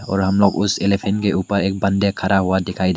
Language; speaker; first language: Hindi; non-native, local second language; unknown